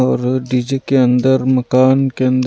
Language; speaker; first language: Hindi; non-native, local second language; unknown